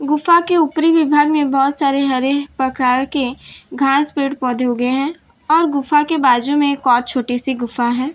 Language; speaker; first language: Hindi; non-native, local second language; Gujarati